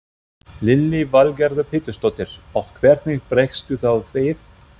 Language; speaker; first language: Icelandic; non-native, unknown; German